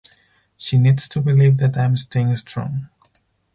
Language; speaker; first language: English; non-native, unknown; Spanish